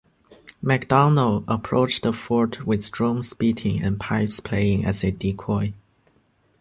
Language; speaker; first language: English; non-native, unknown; Chinese